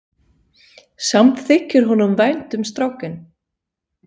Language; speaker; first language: Icelandic; non-native, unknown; Swiss German